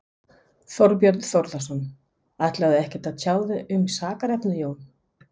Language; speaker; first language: Icelandic; non-native, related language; Danish